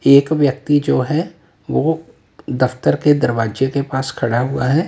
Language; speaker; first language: Hindi; native; Hindi